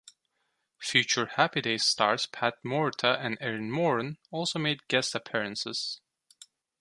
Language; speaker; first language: English; non-native, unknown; Turkish